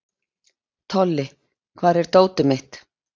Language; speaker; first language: Icelandic; native; Icelandic